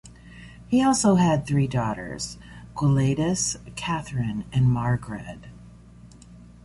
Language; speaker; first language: English; native; English